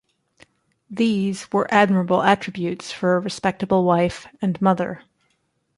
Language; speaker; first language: English; native; English